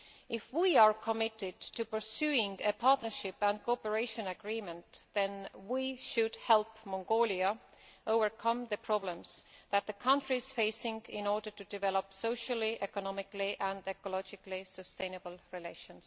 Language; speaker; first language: English; non-native, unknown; Estonian